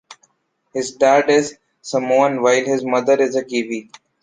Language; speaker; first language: English; non-native, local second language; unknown